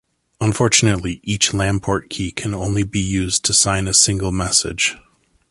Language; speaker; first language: English; native; English